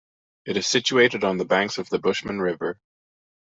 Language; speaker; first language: English; non-native, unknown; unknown